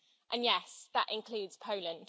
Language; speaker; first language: English; native; English